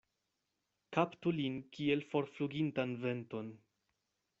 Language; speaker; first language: Esperanto; non-native, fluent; Spanish